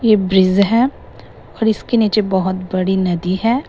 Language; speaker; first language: Hindi; non-native, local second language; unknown